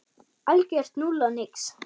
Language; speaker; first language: Icelandic; non-native, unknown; German